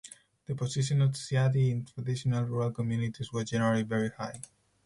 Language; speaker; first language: English; non-native, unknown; Spanish